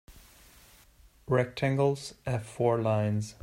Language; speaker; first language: English; non-native, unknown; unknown